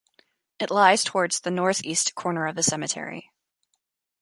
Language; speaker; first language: English; native; English